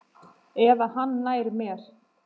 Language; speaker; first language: Icelandic; native; Icelandic